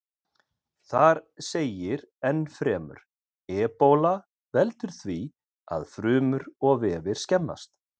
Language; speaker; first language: Icelandic; native; Icelandic